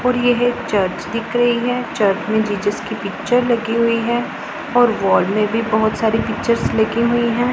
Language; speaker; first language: Hindi; non-native, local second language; Punjabi